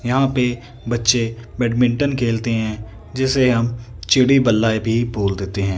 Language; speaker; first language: Hindi; non-native, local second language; Punjabi